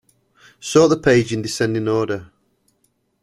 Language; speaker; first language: English; native; English